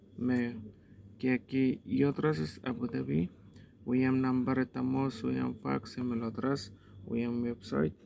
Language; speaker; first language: Persian; native; Persian